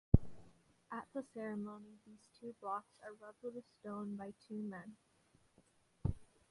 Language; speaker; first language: English; non-native, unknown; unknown